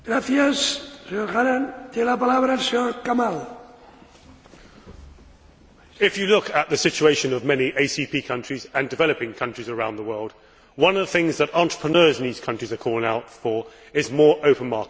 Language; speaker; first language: English; native; English